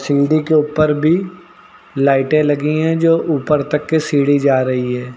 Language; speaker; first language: Hindi; native; Hindi